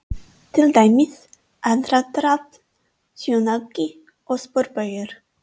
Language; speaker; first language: Icelandic; non-native, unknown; English